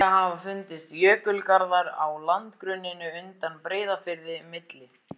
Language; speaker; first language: Icelandic; native; Icelandic